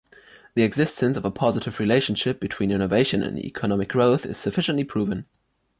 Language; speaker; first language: English; non-native, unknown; German